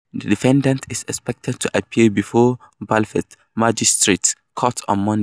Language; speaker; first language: English; non-native, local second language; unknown